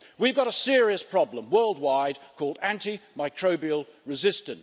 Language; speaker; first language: English; native; English